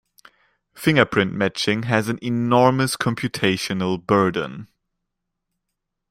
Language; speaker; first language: English; non-native, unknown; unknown